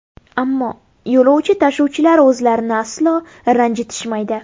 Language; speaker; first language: Uzbek; native; Uzbek